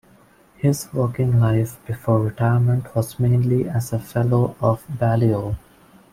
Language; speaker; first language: English; non-native, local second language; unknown